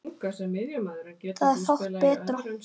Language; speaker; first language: Icelandic; native; Icelandic